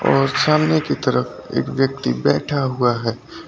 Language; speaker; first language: Hindi; native; Hindi